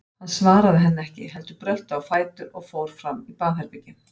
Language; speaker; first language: Icelandic; native; Icelandic